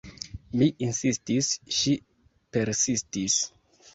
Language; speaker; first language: Esperanto; non-native, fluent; Kinyarwanda